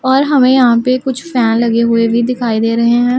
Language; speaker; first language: Hindi; non-native, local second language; Punjabi